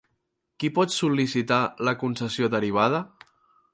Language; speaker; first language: Catalan; native; Catalan